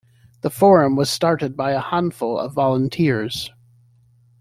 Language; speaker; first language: English; native; English